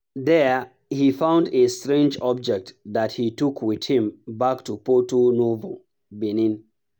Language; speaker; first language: English; non-native, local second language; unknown